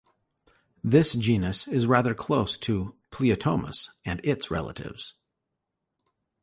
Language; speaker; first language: English; native; English